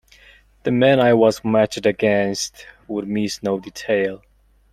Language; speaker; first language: English; non-native, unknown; Mongolian